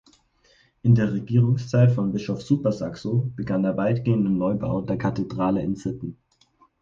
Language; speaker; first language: German; native; German